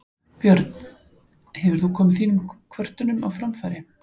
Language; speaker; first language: Icelandic; native; Icelandic